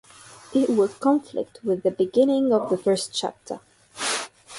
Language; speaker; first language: English; non-native, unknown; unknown